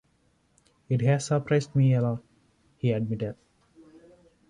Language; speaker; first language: English; non-native, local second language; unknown